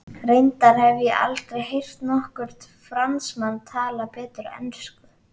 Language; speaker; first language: Icelandic; native; Icelandic